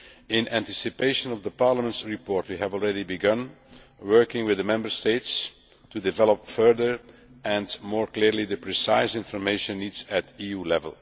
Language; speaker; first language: English; non-native, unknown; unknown